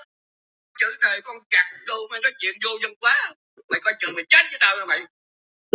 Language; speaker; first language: Icelandic; non-native, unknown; Polish